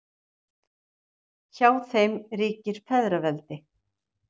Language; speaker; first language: Icelandic; native; Icelandic